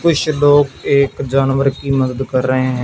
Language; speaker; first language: Hindi; non-native, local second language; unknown